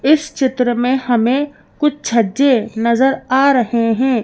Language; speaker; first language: Hindi; native; Hindi